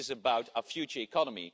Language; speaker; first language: English; non-native, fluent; Dutch